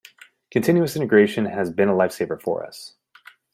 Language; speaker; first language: English; native; English